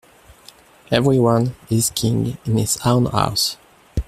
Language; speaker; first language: English; non-native, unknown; French